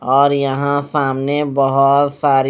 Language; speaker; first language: Hindi; non-native, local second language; Punjabi